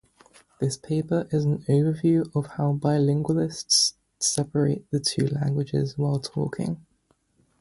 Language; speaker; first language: English; native; English